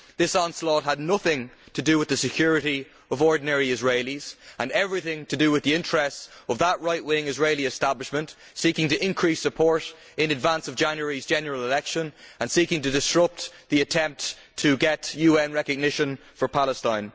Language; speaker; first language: English; native; English